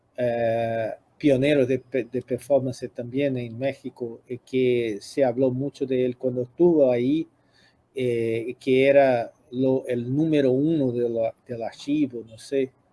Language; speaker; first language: Spanish; non-native, related language; Portuguese